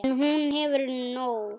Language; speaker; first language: Icelandic; native; Icelandic